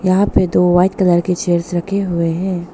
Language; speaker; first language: Hindi; early bilingual, other home language; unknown